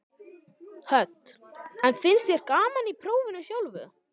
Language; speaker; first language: Icelandic; native; Icelandic